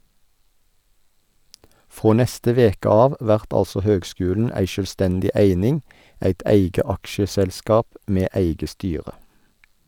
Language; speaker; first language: Norwegian; native; Norwegian